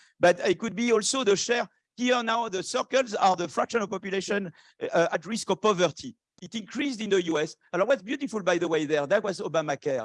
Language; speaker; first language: English; non-native, fluent; French